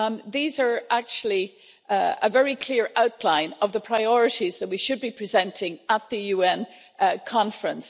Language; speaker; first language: English; native; English